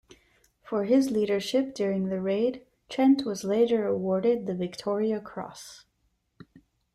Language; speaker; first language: English; native; English